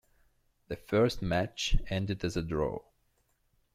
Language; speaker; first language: English; non-native, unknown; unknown